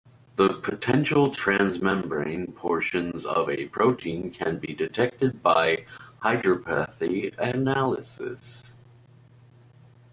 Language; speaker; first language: English; native; English